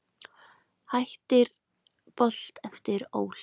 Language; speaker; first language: Icelandic; native; Icelandic